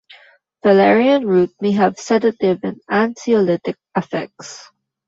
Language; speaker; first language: English; non-native, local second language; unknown